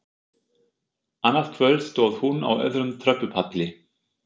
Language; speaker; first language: Icelandic; non-native, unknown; German